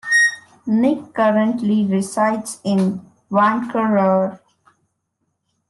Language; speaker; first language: English; non-native, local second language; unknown